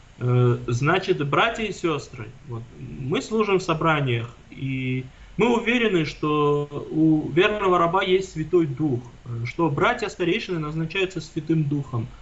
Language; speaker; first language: Russian; non-native, local second language; Armenian